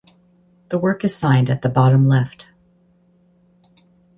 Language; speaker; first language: English; native; English